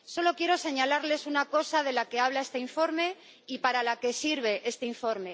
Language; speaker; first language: Spanish; native; Spanish